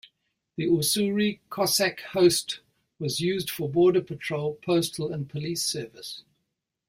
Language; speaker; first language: English; native; English